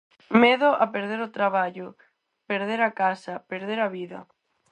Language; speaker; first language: Galician; non-native, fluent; Spanish